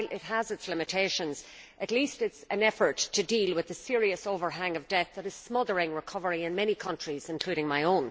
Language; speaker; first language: English; native; English